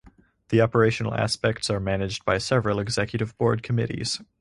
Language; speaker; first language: English; native; English